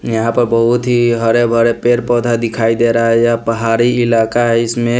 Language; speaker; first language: Hindi; non-native, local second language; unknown